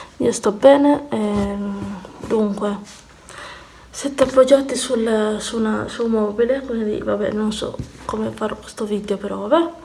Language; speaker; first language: Italian; native; Italian